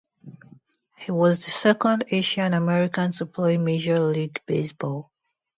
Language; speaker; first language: English; non-native, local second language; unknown